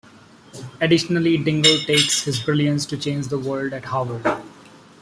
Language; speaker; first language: English; non-native, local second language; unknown